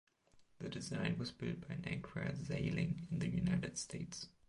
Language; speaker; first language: English; non-native, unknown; German